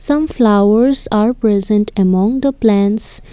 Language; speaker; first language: English; non-native, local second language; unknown